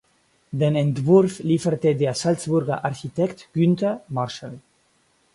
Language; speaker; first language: German; non-native, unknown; Basque